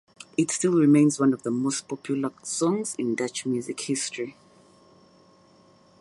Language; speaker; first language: English; native; English